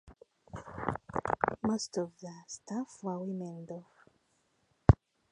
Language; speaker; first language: English; native; English